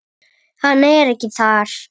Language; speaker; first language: Icelandic; native; Icelandic